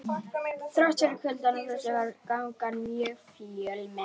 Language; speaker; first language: Icelandic; native; Icelandic